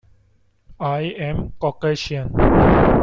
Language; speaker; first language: English; non-native, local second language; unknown